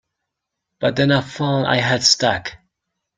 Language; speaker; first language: English; non-native, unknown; Mongolian